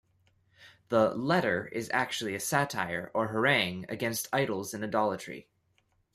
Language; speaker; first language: English; native; English